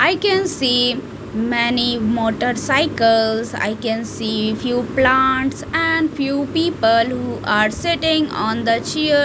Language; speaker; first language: English; non-native, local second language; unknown